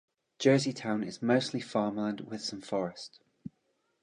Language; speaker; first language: English; native; English